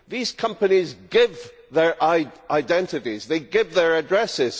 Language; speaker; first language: English; native; English